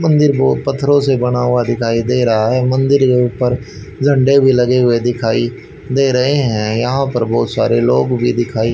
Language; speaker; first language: Hindi; native; Hindi